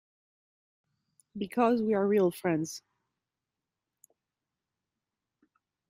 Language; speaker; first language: English; non-native, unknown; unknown